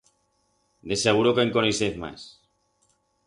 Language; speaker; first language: Aragonese; non-native, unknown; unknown